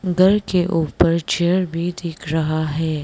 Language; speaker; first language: Hindi; non-native, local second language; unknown